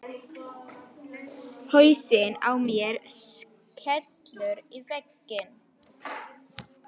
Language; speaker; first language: Icelandic; non-native, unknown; Polish